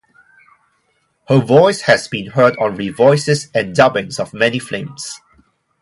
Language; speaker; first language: English; non-native, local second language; Cantonese